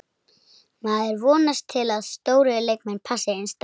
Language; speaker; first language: Icelandic; native; Icelandic